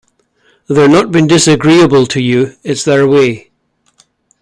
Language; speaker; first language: English; native; English